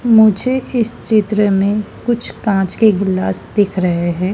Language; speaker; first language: Hindi; native; Hindi